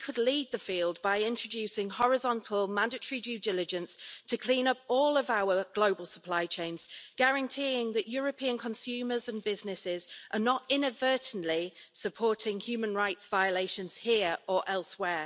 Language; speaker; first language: English; native; English